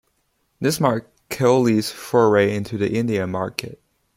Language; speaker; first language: English; non-native, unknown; Chinese